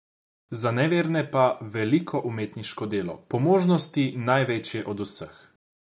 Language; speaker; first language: Slovenian; non-native, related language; Croatian